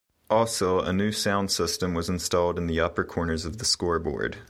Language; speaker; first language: English; native; English